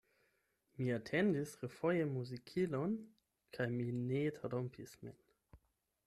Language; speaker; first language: Esperanto; non-native, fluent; German